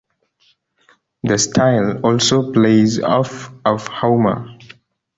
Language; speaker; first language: English; non-native, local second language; Hausa